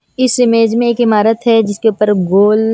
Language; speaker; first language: Hindi; non-native, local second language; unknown